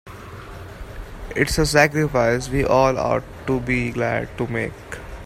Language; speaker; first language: English; non-native, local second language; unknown